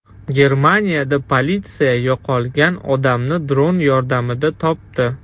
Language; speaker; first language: Uzbek; non-native, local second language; Russian